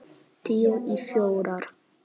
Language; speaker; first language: Icelandic; non-native, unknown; Polish